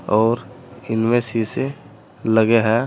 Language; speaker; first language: Hindi; native; Hindi